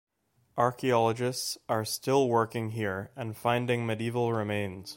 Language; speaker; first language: English; native; English